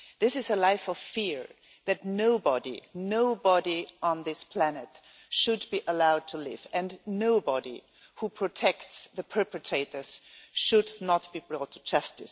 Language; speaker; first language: English; non-native, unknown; German